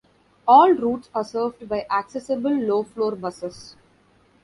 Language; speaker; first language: English; non-native, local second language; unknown